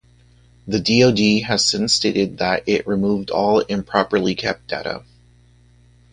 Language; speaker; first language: English; native; English